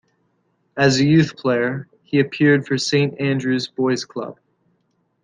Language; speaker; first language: English; native; English